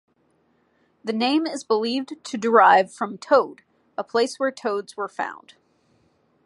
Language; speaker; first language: English; native; English